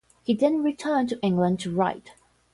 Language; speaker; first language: English; non-native, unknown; Portuguese